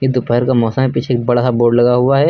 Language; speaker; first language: Hindi; native; Hindi